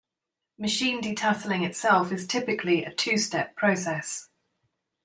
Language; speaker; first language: English; native; English